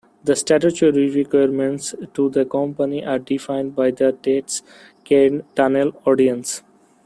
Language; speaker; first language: English; non-native, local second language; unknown